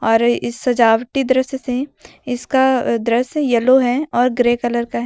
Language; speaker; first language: Hindi; native; Hindi